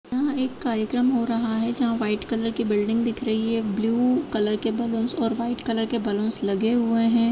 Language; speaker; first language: Hindi; native; Hindi